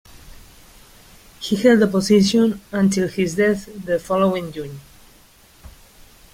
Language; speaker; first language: English; non-native, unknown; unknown